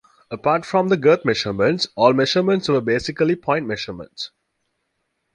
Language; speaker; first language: English; native; English